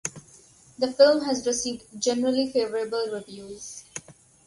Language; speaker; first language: English; non-native, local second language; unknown